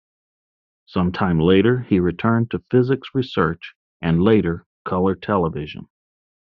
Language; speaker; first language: English; native; English